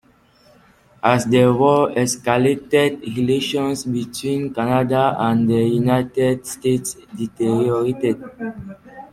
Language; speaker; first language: English; non-native, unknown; French